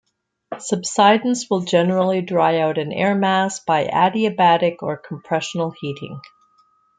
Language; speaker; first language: English; native; English